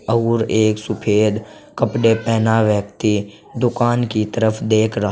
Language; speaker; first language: Hindi; native; Hindi